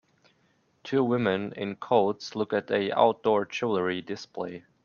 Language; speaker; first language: English; native; English